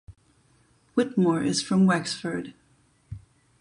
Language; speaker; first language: English; non-native, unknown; German